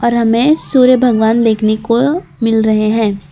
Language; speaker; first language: Hindi; non-native, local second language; Gujarati